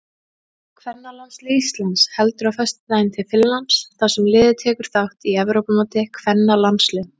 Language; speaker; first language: Icelandic; native; Icelandic